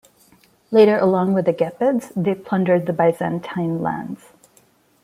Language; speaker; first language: English; non-native, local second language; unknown